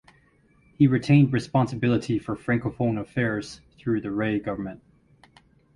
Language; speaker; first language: English; native; English